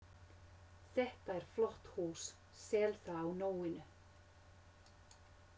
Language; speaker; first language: Icelandic; non-native, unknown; Finnish